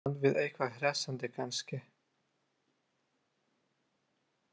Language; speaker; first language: Icelandic; non-native, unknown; Lithuanian